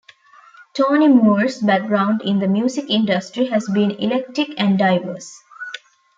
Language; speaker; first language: English; non-native, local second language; Tamil